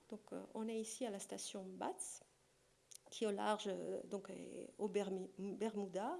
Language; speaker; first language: French; non-native, fluent; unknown